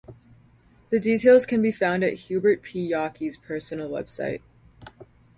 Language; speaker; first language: English; native; English